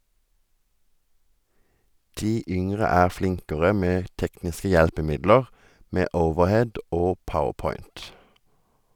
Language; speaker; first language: Norwegian; native; Norwegian